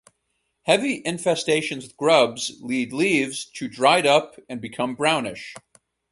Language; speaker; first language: English; native; English